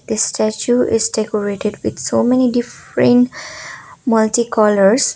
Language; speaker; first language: English; non-native, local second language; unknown